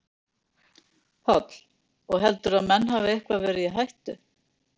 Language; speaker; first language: Icelandic; native; Icelandic